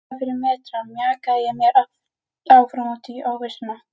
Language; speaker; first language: Icelandic; native; Icelandic